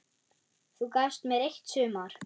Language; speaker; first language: Icelandic; non-native, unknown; German